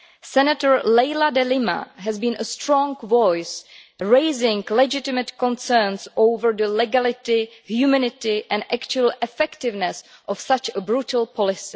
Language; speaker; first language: English; non-native, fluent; Czech